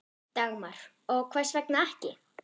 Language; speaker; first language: Icelandic; non-native, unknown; German